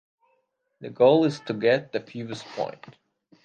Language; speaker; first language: English; native; English